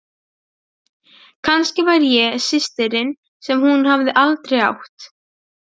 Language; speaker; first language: Icelandic; non-native, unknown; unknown